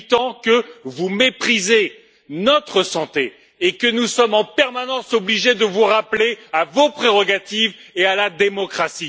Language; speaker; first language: French; native; French